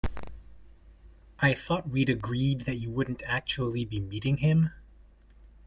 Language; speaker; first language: English; native; English